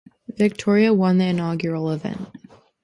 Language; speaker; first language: English; native; English